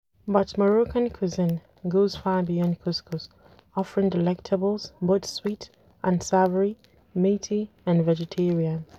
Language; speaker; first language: English; non-native, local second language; Hausa